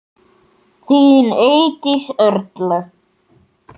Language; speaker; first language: Icelandic; native; Icelandic